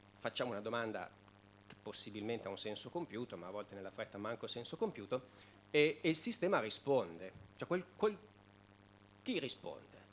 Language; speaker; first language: Italian; native; Italian